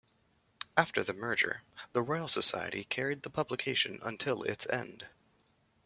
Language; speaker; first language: English; native; English